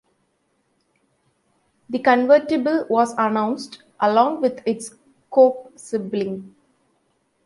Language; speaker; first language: English; non-native, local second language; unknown